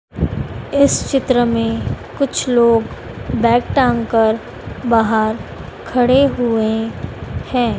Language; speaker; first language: Hindi; native; Hindi